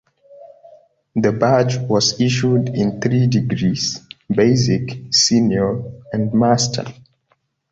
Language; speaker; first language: English; non-native, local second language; Hausa